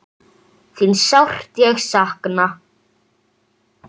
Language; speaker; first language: Icelandic; native; Icelandic